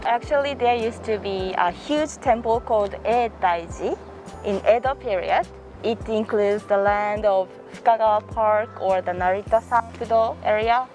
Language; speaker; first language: English; non-native, fluent; Japanese